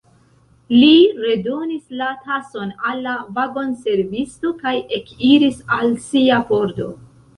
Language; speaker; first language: Esperanto; non-native, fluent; Central Kurdish